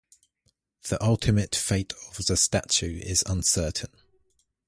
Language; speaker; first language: English; native; English